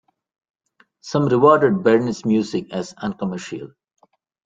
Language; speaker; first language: English; non-native, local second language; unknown